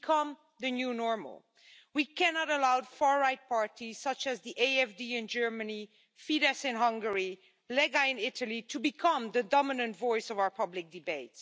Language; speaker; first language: English; non-native, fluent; Dutch